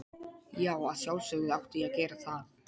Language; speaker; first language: Icelandic; non-native, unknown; Polish